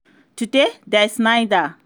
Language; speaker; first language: English; non-native, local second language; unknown